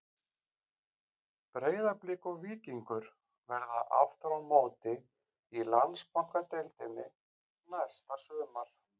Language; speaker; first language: Icelandic; native; Icelandic